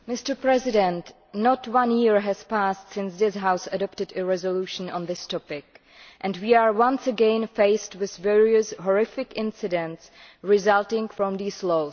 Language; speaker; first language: English; non-native, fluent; Czech